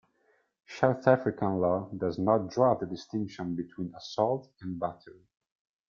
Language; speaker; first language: English; non-native, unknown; Italian